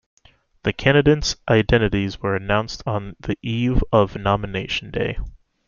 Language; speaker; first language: English; native; English